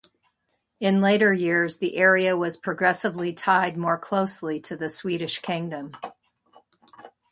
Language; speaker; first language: English; native; English